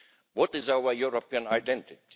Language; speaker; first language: English; non-native, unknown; Estonian